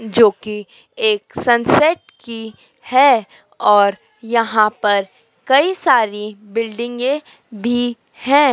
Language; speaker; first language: Hindi; native; Hindi